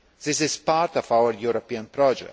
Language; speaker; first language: English; non-native, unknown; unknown